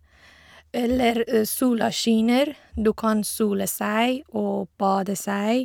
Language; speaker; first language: Norwegian; non-native, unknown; Persian